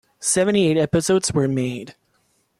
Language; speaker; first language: English; non-native, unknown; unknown